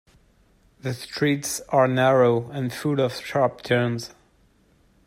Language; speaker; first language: English; non-native, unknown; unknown